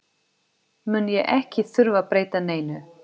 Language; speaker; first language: Icelandic; non-native, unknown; Portuguese